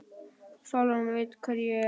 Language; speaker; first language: Icelandic; native; Icelandic